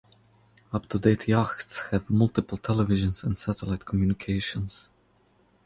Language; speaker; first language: English; non-native, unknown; Croatian